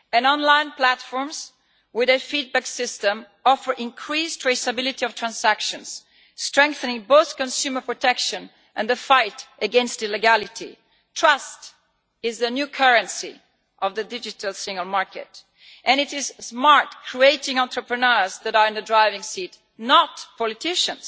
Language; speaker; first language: English; non-native, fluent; Italian